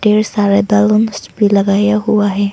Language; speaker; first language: Hindi; non-native, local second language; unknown